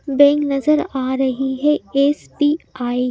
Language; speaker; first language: Hindi; native; Hindi